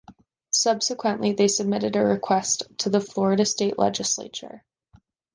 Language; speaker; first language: English; native; English